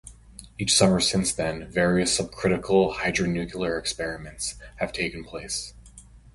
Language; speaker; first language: English; native; English